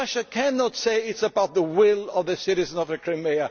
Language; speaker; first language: English; non-native, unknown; German